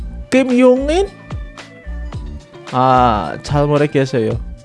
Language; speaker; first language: Korean; non-native, learner; Indonesian